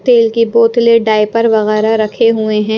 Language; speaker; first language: Hindi; non-native, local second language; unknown